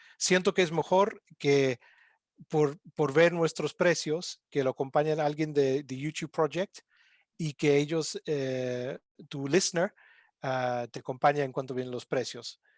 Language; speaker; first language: Spanish; non-native, fluent; English